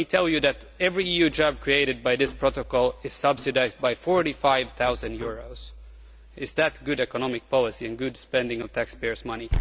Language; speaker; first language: English; non-native, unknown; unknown